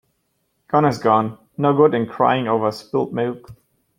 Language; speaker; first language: English; non-native, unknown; German